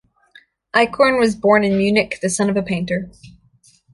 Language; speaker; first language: English; native; English